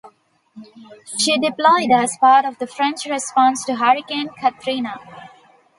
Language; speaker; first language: English; non-native, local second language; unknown